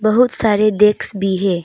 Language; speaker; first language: Hindi; non-native, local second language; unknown